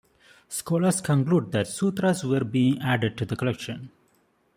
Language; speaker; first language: English; non-native, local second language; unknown